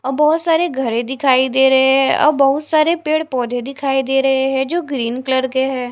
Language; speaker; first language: Hindi; non-native, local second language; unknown